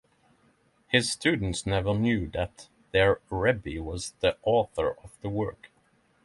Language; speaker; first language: English; non-native, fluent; Norwegian